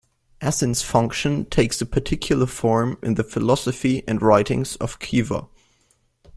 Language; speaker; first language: English; non-native, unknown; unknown